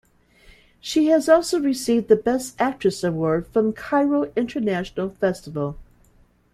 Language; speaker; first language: English; native; English